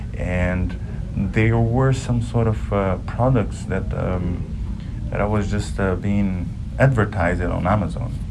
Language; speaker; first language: English; non-native, fluent; Portuguese